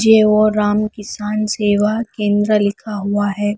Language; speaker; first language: Hindi; non-native, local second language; Punjabi